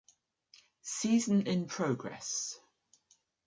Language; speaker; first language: English; native; English